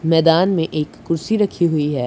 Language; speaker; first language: Hindi; non-native, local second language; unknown